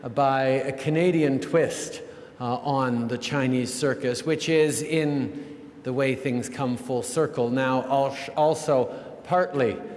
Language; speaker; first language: English; native; English